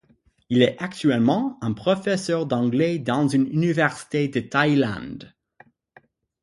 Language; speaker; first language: French; non-native, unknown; English